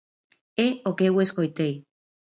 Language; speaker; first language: Galician; native; Galician